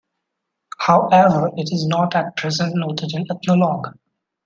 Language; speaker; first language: English; non-native, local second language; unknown